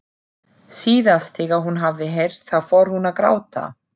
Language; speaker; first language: Icelandic; non-native, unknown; German